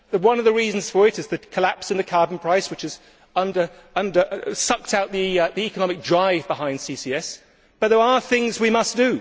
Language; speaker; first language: English; native; English